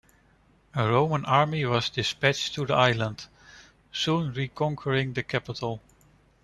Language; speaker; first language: English; non-native, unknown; Dutch